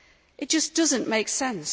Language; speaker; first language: English; native; English